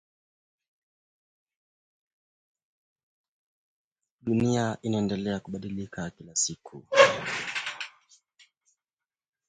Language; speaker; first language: English; native; English